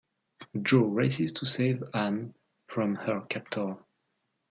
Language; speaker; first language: English; non-native, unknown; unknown